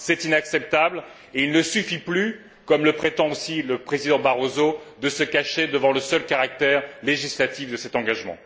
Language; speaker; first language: French; native; French